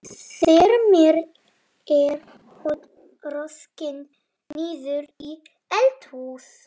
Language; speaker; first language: Icelandic; non-native, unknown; Polish